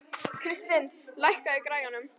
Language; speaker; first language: Icelandic; native; Icelandic